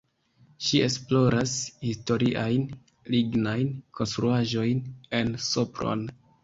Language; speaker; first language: Esperanto; non-native, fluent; Kinyarwanda